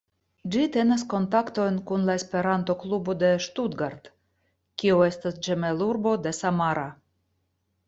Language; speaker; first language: Esperanto; non-native, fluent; Russian